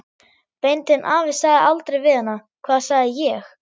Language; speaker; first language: Icelandic; non-native, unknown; German